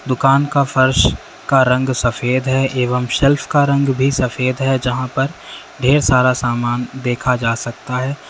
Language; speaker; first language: Hindi; native; Hindi